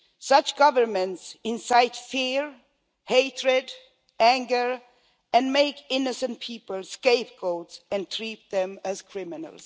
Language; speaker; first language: English; non-native, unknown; Swedish